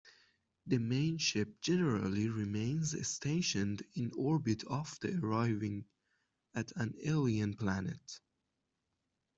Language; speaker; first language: English; non-native, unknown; Persian